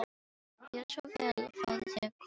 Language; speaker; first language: Icelandic; non-native, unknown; Filipino